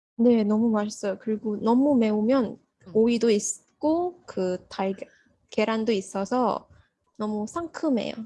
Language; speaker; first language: Korean; non-native, learner; Malay